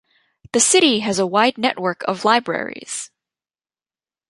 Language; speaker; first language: English; native; English